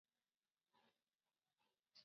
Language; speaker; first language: English; non-native, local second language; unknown